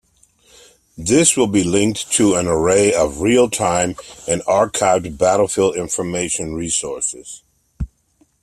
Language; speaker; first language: English; native; English